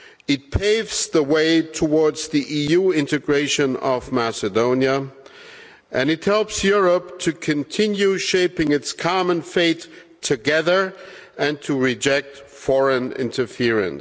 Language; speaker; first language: English; non-native, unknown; German